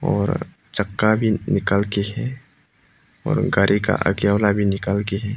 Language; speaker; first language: Hindi; non-native, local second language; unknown